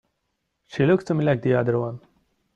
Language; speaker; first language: English; non-native, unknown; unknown